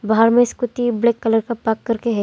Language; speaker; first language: Hindi; non-native, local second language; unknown